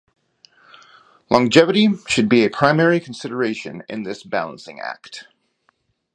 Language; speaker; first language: English; native; English